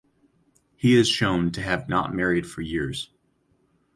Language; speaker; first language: English; native; English